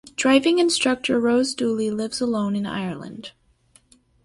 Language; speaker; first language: English; native; English